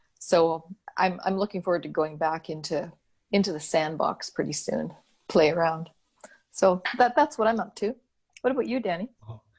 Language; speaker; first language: English; native; English